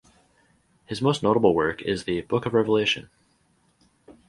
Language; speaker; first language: English; native; English